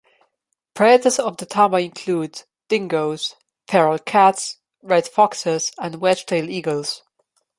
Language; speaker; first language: English; non-native, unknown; Slovenian